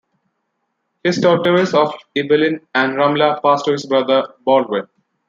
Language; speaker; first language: English; non-native, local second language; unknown